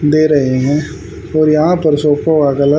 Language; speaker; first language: Hindi; native; Hindi